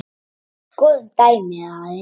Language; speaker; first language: Icelandic; native; Icelandic